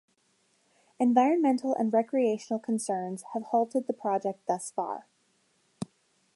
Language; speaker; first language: English; native; English